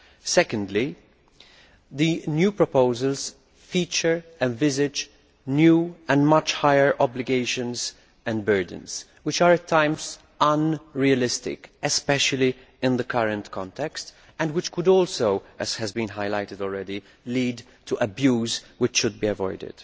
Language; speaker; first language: English; non-native, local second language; Maltese